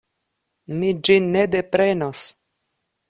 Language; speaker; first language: Esperanto; non-native, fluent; Russian